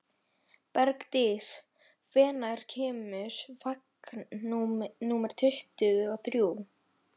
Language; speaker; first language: Icelandic; non-native, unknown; Polish